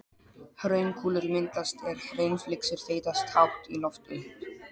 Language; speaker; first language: Icelandic; non-native, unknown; Polish